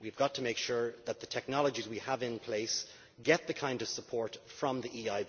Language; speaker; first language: English; native; English